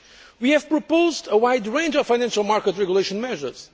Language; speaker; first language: English; non-native, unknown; Portuguese